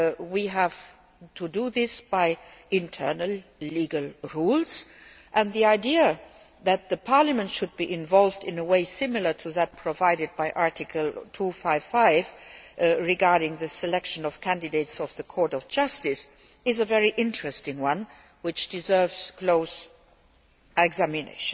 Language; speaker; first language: English; non-native, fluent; Luxembourgish